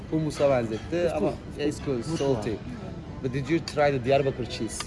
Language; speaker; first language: English; non-native, fluent; Turkish